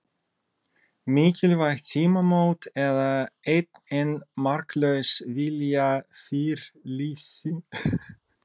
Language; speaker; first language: Icelandic; non-native, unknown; Russian